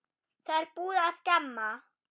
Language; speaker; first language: Icelandic; non-native, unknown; German